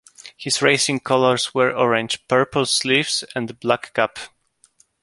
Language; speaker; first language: English; non-native, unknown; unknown